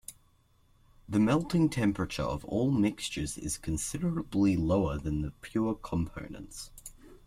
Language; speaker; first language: English; native; English